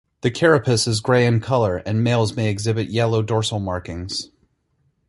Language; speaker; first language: English; native; English